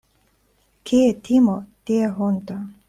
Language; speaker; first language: Esperanto; non-native, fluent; Russian